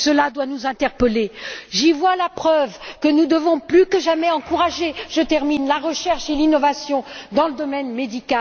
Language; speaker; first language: French; native; French